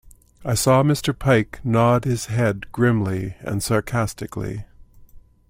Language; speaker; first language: English; native; English